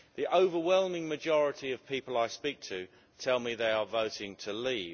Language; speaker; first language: English; native; English